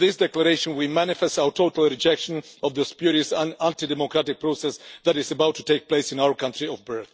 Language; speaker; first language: English; non-native, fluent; Czech